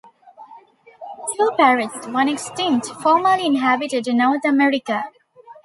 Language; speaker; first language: English; non-native, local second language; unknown